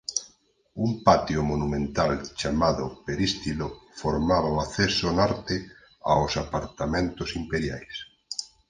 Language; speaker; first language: Galician; native; Galician